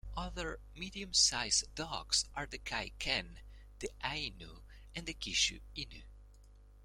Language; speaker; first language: English; non-native, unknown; Spanish